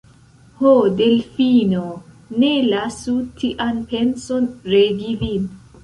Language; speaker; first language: Esperanto; non-native, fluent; Central Kurdish